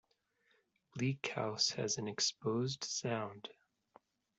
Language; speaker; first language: English; native; English